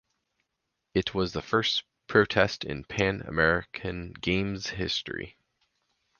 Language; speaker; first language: English; native; English